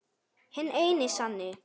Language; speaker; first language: Icelandic; non-native, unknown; German